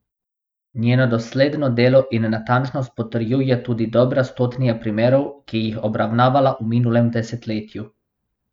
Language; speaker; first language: Slovenian; non-native, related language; Bosnian